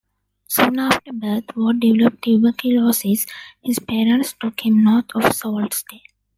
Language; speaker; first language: English; non-native, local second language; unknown